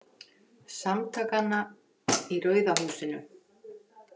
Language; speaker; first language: Icelandic; native; Icelandic